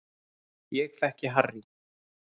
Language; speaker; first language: Icelandic; native; Icelandic